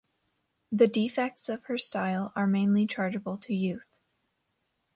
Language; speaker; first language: English; native; English